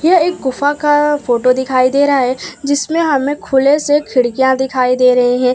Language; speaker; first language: Hindi; non-native, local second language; Gujarati